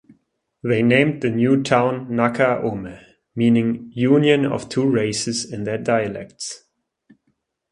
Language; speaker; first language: English; non-native, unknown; German